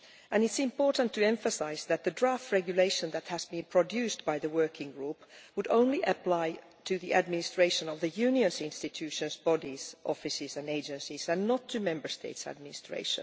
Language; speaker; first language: English; non-native, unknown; Finnish